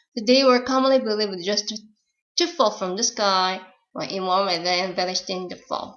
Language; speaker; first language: English; non-native, fluent; Korean